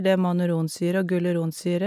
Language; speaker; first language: Norwegian; native; Norwegian